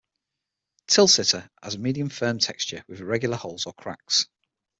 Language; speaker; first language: English; native; English